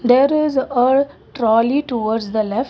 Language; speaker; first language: English; non-native, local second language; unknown